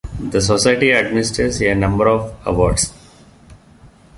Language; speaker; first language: English; non-native, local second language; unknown